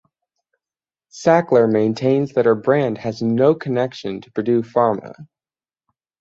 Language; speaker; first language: English; native; English